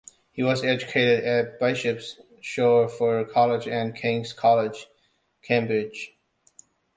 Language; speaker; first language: English; non-native, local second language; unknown